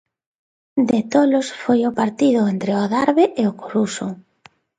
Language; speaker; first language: Galician; non-native, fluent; Spanish